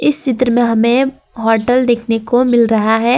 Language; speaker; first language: Hindi; non-native, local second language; Gujarati